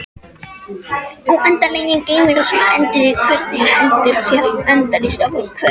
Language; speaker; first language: Icelandic; non-native, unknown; French